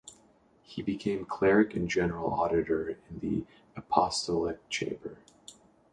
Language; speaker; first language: English; native; English